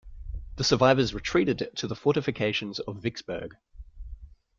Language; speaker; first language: English; native; English